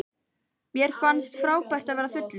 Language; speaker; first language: Icelandic; native; Icelandic